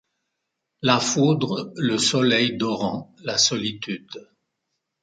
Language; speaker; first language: French; native; French